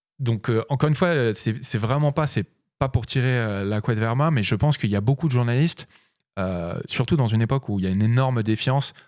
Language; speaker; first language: French; native; French